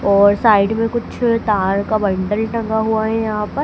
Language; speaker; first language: Hindi; native; Hindi